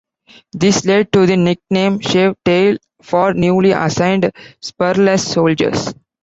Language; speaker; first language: English; non-native, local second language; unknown